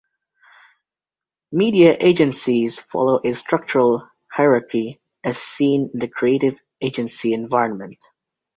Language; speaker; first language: English; native; English